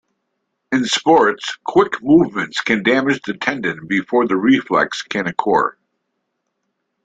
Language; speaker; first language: English; native; English